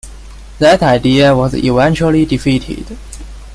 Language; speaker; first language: English; non-native, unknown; Chinese